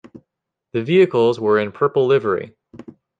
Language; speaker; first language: English; native; English